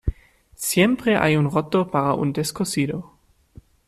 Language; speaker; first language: Spanish; non-native, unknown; German